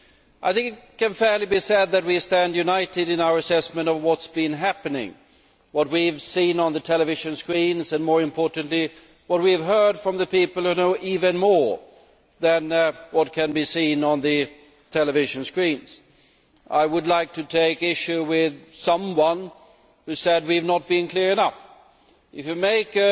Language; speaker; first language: English; non-native, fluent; Swedish